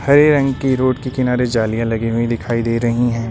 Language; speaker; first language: Hindi; native; Hindi